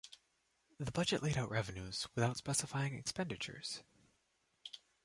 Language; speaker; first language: English; native; English